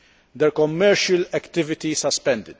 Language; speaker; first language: English; non-native, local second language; Maltese